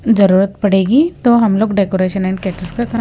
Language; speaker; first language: Hindi; non-native, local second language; Punjabi